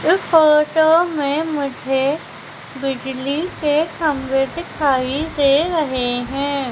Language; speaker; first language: Hindi; native; Hindi